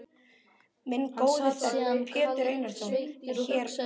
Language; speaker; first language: Icelandic; native; Icelandic